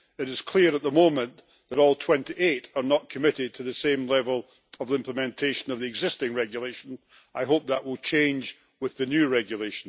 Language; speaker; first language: English; native; English